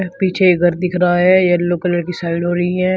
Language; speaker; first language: Hindi; native; Hindi